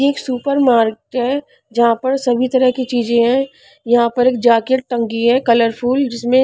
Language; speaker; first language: Hindi; non-native, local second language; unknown